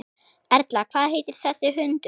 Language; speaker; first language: Icelandic; non-native, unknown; German